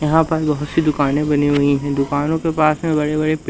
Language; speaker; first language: Hindi; native; Hindi